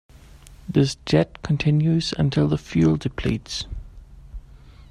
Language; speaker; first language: English; non-native, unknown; German